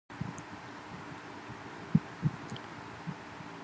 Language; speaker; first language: English; non-native, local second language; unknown